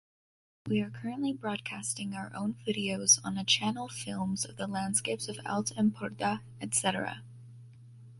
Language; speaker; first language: English; native; English